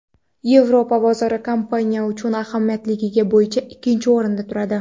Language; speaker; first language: Uzbek; non-native, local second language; Kara-Kalpak